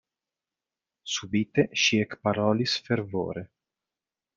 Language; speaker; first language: Esperanto; non-native, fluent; Italian